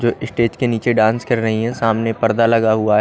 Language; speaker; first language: Hindi; native; Hindi